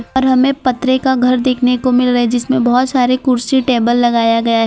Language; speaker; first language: Hindi; non-native, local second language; Gujarati